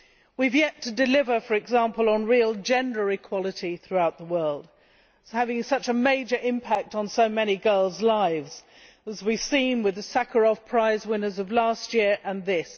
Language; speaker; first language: English; native; English